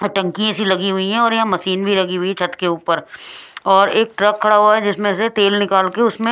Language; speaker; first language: Hindi; non-native, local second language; Punjabi